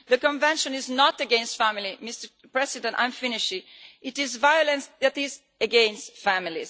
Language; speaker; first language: English; non-native, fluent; Italian